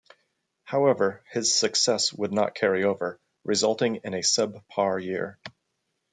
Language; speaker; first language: English; native; English